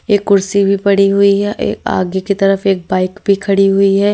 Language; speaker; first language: Hindi; native; Hindi